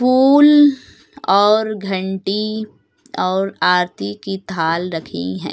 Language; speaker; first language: Hindi; native; Hindi